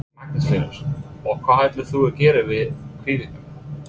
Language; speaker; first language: Icelandic; non-native, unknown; English